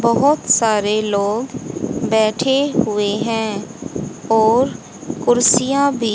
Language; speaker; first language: Hindi; native; Hindi